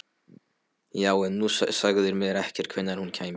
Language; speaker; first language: Icelandic; non-native, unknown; Polish